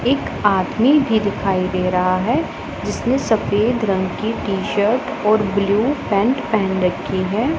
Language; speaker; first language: Hindi; non-native, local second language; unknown